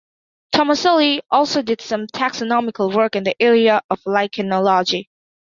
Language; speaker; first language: English; non-native, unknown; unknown